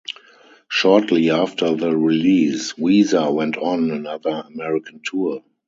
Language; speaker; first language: English; non-native, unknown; German